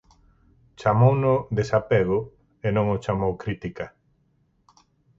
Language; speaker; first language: Galician; native; Galician